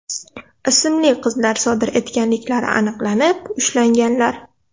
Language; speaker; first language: Uzbek; non-native, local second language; Russian